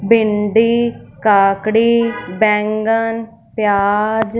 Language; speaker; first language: Hindi; non-native, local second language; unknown